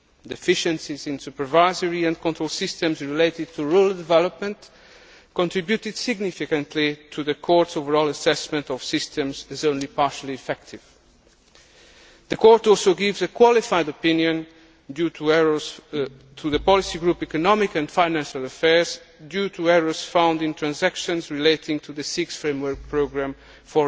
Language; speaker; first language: English; non-native, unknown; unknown